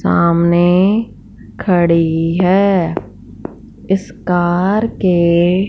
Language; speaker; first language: Hindi; non-native, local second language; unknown